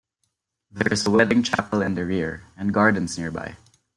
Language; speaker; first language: English; non-native, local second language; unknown